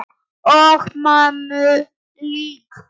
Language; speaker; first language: Icelandic; non-native, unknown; Polish